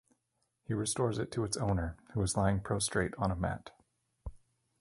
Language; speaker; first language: English; native; English